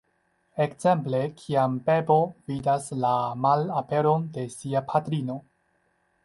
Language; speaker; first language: Esperanto; non-native, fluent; Chinese